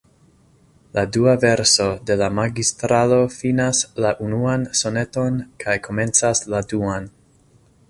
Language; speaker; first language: Esperanto; non-native, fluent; English